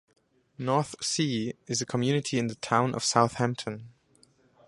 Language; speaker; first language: English; non-native, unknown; German